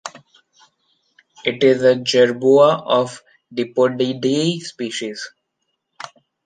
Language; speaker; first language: English; non-native, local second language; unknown